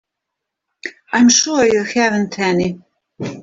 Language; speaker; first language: English; native; English